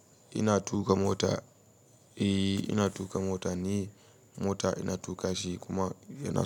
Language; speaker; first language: Hausa; native; Hausa